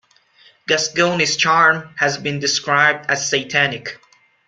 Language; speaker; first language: English; non-native, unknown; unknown